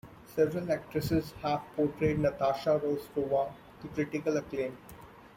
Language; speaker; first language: English; non-native, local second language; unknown